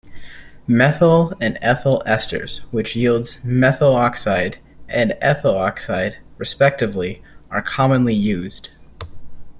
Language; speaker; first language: English; native; English